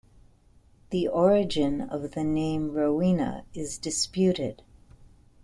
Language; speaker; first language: English; native; English